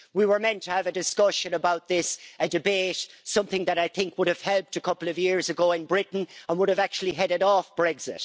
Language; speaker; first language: English; native; English